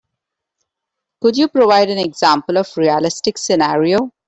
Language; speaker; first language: English; non-native, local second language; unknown